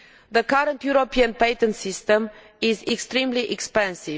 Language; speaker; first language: English; non-native, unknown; Romanian